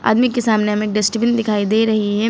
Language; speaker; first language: Hindi; native; Hindi